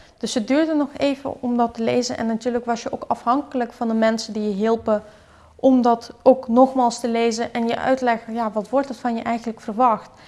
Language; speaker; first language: Dutch; early bilingual, other home language; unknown